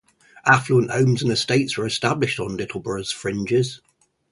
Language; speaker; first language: English; native; English